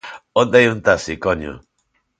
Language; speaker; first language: Galician; non-native, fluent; Spanish